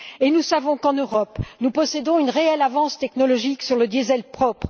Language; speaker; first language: French; native; French